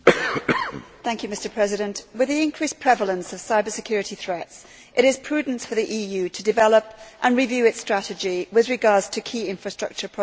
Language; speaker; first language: English; native; English